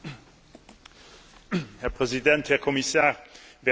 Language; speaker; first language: German; non-native, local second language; Luxembourgish